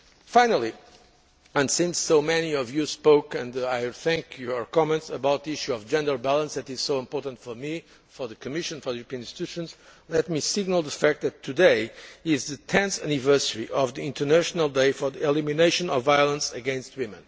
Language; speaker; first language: English; non-native, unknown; Portuguese